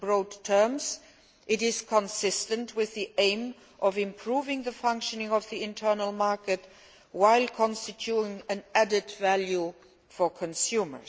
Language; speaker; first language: English; non-native, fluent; Luxembourgish